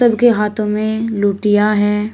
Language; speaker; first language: Hindi; native; Hindi